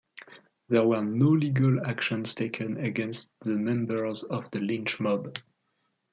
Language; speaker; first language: English; non-native, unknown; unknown